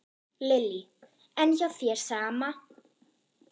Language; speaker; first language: Icelandic; non-native, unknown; German